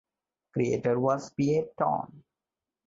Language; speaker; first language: English; non-native, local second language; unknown